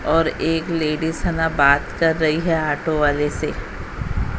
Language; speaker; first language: Hindi; native; Hindi